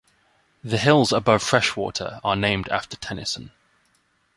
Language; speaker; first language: English; native; English